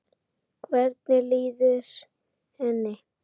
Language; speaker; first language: Icelandic; native; Icelandic